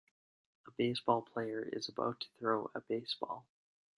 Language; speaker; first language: English; native; English